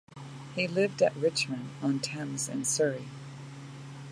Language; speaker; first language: English; native; English